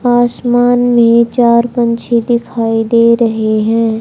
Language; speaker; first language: Hindi; native; Hindi